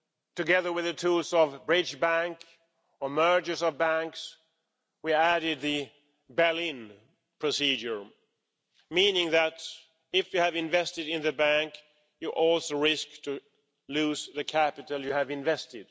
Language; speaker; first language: English; non-native, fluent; Swedish